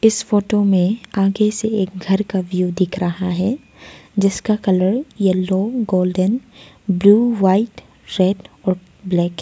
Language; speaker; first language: Hindi; non-native, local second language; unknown